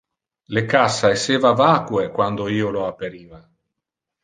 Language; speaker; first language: Interlingua; non-native, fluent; Italian